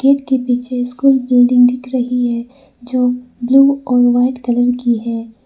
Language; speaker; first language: Hindi; non-native, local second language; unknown